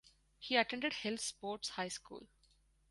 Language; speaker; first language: English; non-native, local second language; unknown